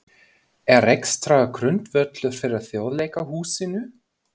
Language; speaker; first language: Icelandic; non-native, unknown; German